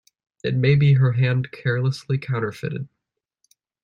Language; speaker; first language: English; native; English